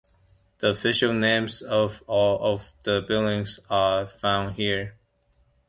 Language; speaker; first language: English; non-native, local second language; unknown